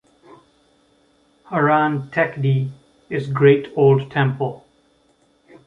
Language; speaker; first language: English; non-native, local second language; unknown